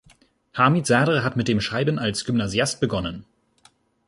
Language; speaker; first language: German; native; German